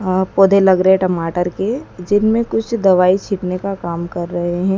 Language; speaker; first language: Hindi; native; Hindi